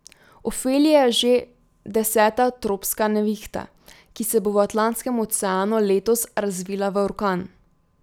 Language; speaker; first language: Slovenian; native; Slovenian